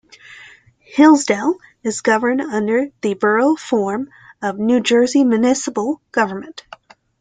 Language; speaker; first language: English; native; English